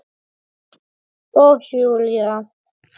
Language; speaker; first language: Icelandic; non-native, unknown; Polish